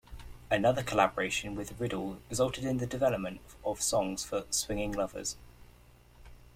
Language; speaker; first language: English; native; English